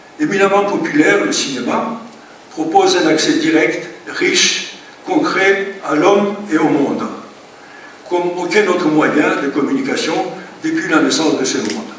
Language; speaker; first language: French; non-native, fluent; Greek